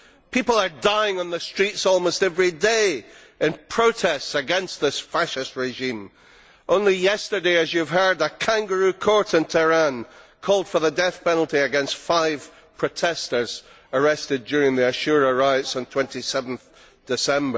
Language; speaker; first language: English; native; English